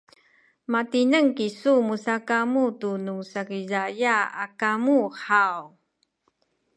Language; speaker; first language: Sakizaya; non-native, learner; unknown